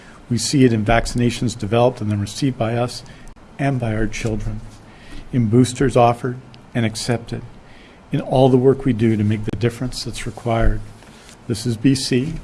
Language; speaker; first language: English; native; English